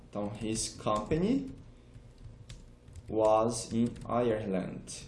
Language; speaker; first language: English; non-native, fluent; Portuguese